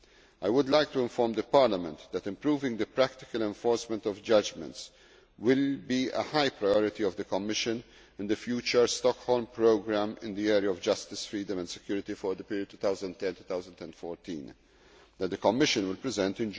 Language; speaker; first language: English; non-native, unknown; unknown